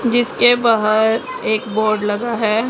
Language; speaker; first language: Hindi; non-native, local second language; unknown